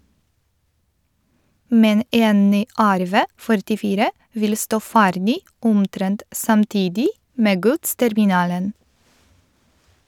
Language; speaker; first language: Norwegian; non-native, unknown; Polish